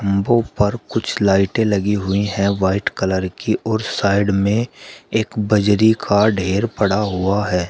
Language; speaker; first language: Hindi; native; Hindi